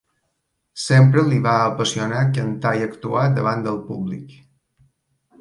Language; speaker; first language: Catalan; native; Catalan